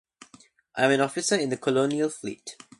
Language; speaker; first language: English; native; English